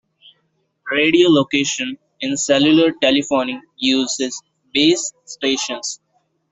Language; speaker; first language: English; non-native, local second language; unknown